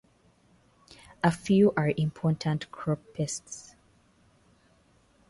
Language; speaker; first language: English; non-native, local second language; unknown